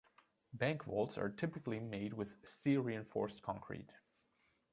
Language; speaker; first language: English; non-native, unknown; German